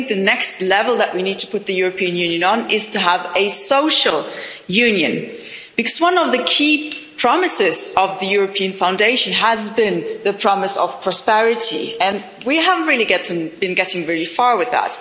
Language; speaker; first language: English; non-native, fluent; German